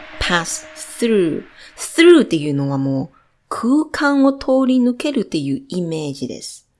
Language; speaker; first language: Japanese; non-native, fluent; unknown